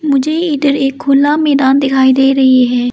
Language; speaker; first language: Hindi; early bilingual, other home language; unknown